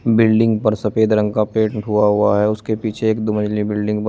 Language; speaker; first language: Hindi; native; Hindi